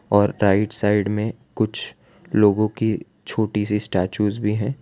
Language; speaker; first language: Hindi; non-native, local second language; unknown